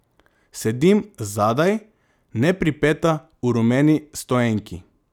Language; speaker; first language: Slovenian; non-native, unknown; Macedonian